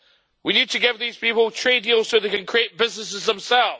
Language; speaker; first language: English; native; English